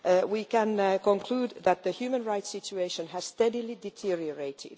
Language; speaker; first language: English; non-native, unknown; Finnish